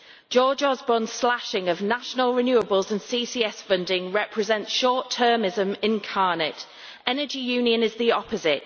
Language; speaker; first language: English; native; English